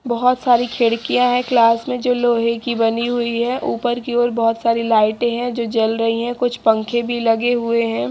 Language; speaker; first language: Hindi; native; Hindi